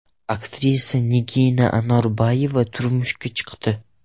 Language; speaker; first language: Uzbek; non-native, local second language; Russian